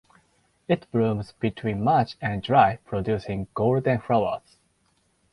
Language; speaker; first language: English; non-native, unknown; Japanese